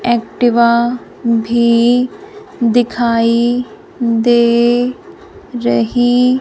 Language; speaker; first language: Hindi; non-native, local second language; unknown